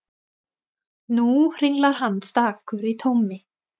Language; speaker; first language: Icelandic; non-native, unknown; Thai